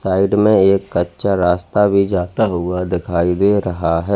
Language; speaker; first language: Hindi; native; Hindi